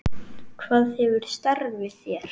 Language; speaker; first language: Icelandic; native; Icelandic